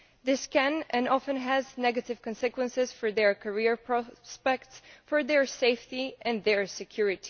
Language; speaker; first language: English; non-native, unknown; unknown